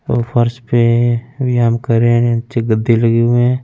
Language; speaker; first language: Hindi; non-native, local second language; Punjabi